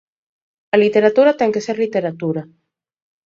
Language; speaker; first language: Galician; native; Galician